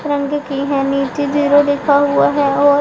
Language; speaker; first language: Hindi; non-native, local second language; Punjabi